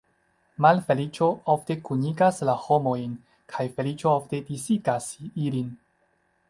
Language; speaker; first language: Esperanto; non-native, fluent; Chinese